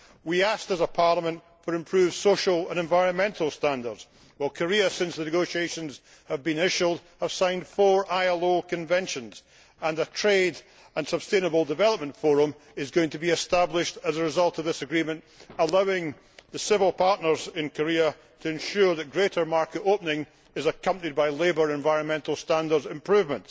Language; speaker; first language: English; native; English